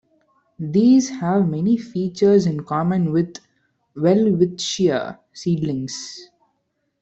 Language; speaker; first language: English; non-native, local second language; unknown